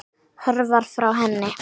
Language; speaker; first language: Icelandic; native; Icelandic